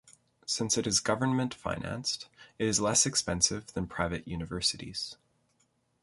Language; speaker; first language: English; native; English